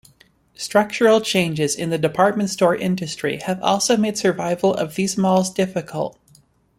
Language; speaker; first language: English; native; English